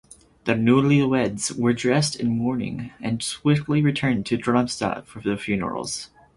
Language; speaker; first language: English; native; English